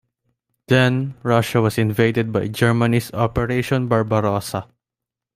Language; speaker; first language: English; non-native, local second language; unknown